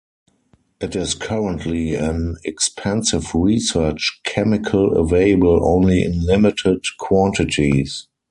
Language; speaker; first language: English; non-native, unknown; German